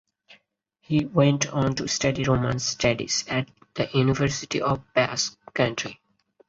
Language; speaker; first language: English; non-native, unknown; Bangla